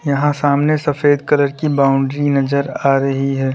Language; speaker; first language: Hindi; native; Hindi